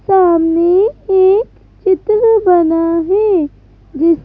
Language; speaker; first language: Hindi; native; Hindi